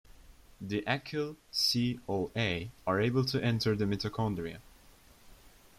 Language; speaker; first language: English; non-native, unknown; Turkish